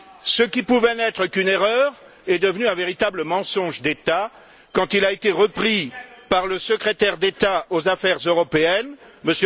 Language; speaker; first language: French; native; French